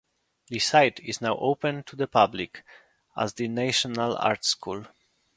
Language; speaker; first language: English; non-native, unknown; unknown